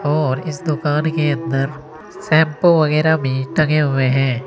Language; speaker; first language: Hindi; native; Hindi